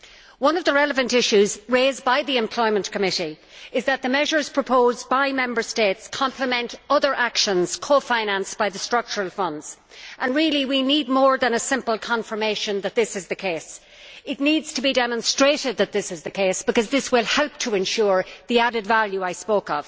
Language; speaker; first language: English; native; English